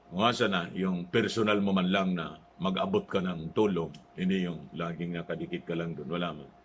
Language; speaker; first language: Filipino; non-native, local second language; Cebuano